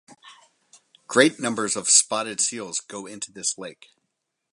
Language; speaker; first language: English; native; English